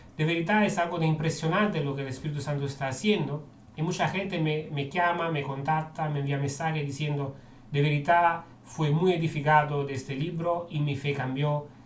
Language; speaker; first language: Spanish; non-native, fluent; Italian